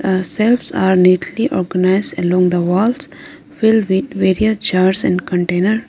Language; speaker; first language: English; non-native, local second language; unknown